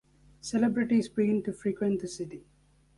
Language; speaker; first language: English; native; English